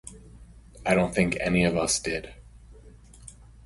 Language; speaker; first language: English; native; English